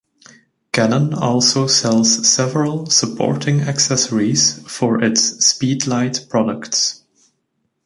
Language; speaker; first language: English; native; English